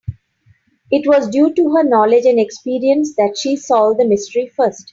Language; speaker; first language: English; non-native, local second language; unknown